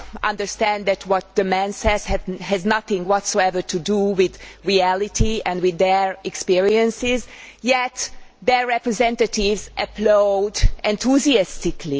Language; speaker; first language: English; non-native, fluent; Hungarian